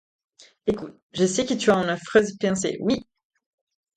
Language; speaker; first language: French; non-native, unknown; Italian